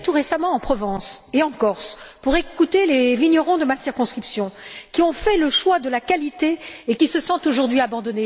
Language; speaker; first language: French; native; French